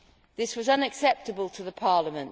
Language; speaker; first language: English; native; English